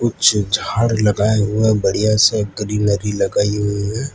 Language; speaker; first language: Hindi; non-native, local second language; Gujarati